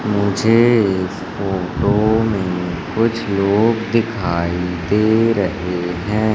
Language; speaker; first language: Hindi; native; Hindi